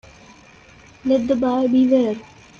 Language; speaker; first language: English; non-native, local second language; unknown